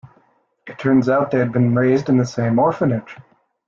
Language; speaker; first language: English; native; English